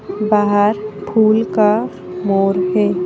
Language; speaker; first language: Hindi; native; Hindi